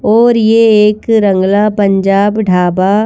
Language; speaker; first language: Hindi; native; Hindi